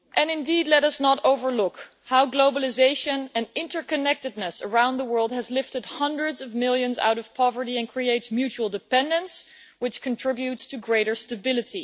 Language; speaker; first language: English; non-native, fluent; Dutch